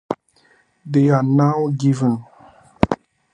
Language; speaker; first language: English; native; English